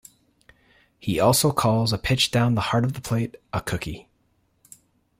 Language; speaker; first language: English; native; English